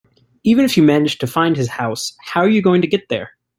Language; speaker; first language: English; native; English